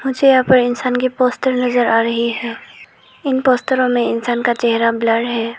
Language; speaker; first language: Hindi; non-native, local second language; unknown